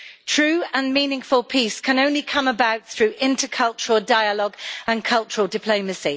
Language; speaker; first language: English; native; English